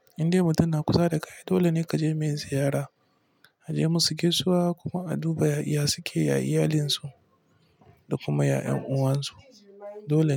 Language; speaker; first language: Hausa; non-native, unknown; Igbo